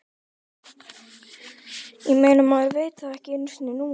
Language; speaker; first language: Icelandic; native; Icelandic